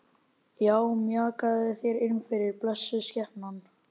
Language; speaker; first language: Icelandic; native; Icelandic